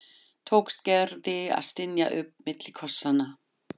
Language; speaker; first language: Icelandic; non-native, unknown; German